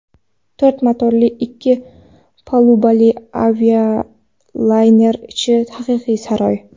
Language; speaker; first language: Uzbek; non-native, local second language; Kara-Kalpak